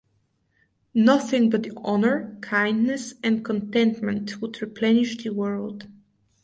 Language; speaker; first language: English; non-native, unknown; Bulgarian